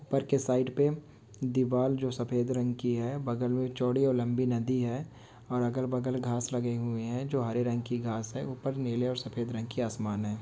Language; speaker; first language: Hindi; non-native, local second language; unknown